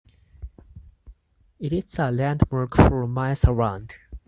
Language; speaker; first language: English; non-native, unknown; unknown